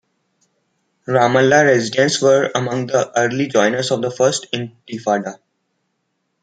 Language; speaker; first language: English; non-native, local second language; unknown